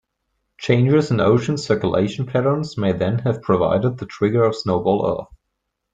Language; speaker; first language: English; non-native, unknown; German